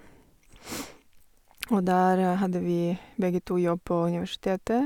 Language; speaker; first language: Norwegian; non-native, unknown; Bulgarian